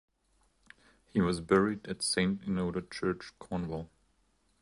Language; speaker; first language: English; non-native, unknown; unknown